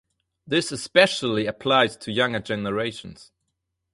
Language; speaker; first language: English; non-native, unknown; German